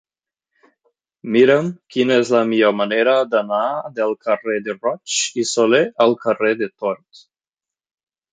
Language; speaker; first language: Catalan; non-native, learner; Portuguese